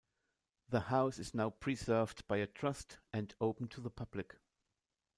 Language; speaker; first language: English; non-native, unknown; German